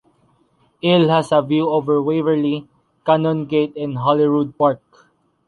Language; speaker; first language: English; non-native, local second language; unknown